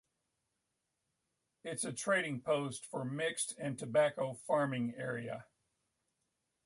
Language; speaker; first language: English; native; English